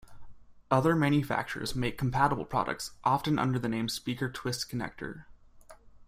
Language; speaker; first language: English; native; English